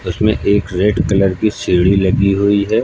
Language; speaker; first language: Hindi; native; Hindi